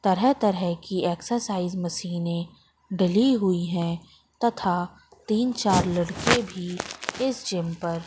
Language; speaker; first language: Hindi; native; Hindi